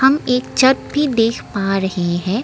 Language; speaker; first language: Hindi; non-native, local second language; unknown